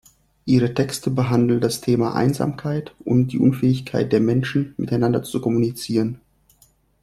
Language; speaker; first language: German; non-native, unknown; Russian